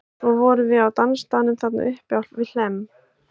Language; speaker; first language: Icelandic; native; Icelandic